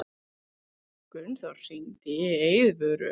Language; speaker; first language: Icelandic; native; Icelandic